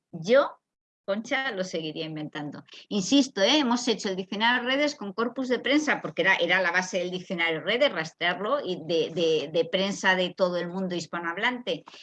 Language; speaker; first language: Spanish; native; Spanish